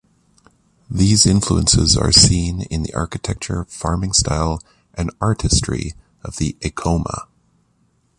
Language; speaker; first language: English; native; English